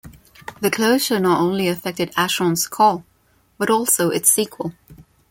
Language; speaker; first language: English; non-native, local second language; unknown